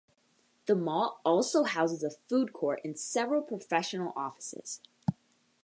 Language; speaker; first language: English; native; English